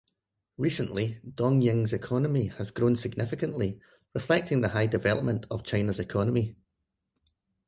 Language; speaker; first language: English; native; English